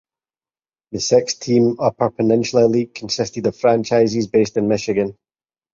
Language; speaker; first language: English; native; English